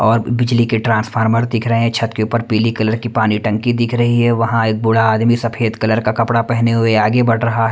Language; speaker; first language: Hindi; native; Hindi